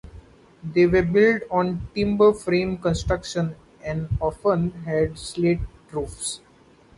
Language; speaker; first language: English; non-native, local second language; Marathi